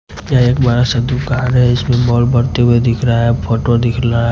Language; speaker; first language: Hindi; non-native, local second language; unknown